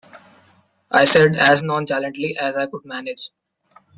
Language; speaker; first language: English; non-native, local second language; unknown